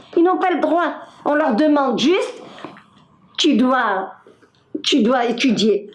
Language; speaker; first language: French; non-native, local second language; Arabic